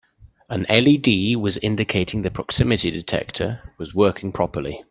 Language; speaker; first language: English; native; English